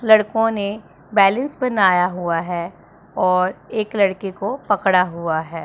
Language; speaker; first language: Hindi; non-native, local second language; Punjabi